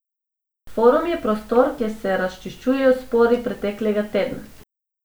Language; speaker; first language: Slovenian; non-native, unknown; Macedonian